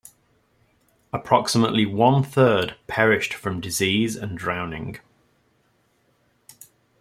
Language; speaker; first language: English; native; English